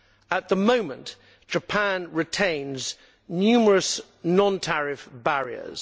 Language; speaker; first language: English; native; English